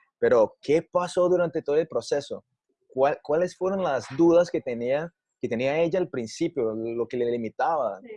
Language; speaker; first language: Spanish; non-native, fluent; Portuguese